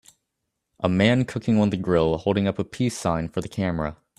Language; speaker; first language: English; native; English